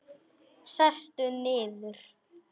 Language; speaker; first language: Icelandic; non-native, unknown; Polish